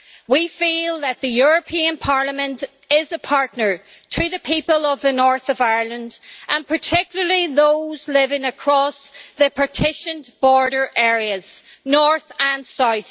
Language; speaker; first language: English; native; English